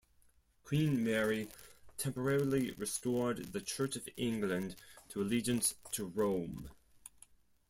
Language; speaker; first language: English; non-native, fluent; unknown